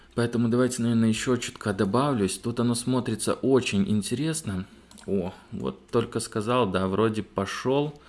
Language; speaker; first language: Russian; native; Russian